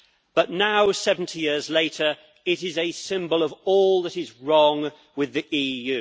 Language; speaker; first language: English; native; English